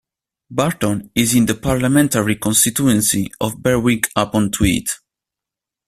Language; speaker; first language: English; non-native, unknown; Italian